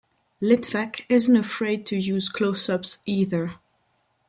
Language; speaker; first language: English; non-native, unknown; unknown